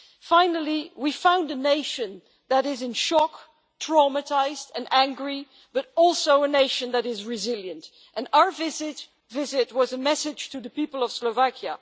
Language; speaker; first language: English; non-native, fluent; Dutch